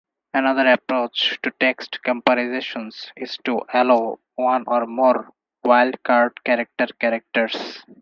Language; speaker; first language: English; non-native, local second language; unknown